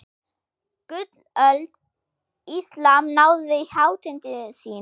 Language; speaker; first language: Icelandic; non-native, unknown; German